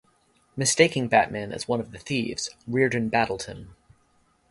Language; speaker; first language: English; native; English